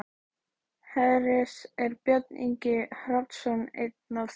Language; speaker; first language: Icelandic; native; Icelandic